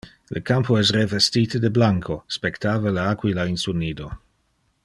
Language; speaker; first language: Interlingua; non-native, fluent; Dutch